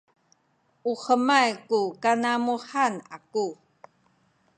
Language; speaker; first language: Sakizaya; non-native, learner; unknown